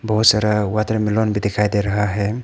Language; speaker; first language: Hindi; non-native, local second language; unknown